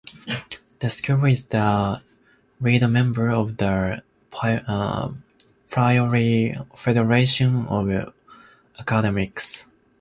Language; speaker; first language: English; non-native, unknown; Japanese